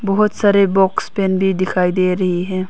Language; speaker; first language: Hindi; early bilingual, other home language; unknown